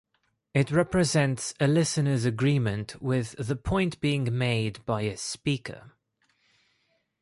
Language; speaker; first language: English; non-native, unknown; Greek